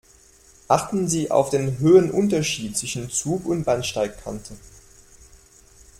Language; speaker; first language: German; non-native, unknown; French